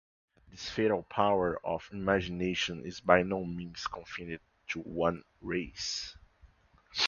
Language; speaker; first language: English; non-native, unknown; Portuguese